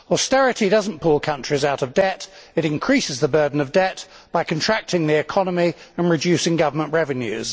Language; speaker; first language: English; native; English